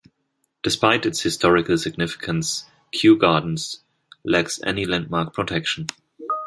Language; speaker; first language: English; non-native, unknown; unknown